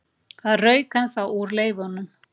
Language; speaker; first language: Icelandic; native; Icelandic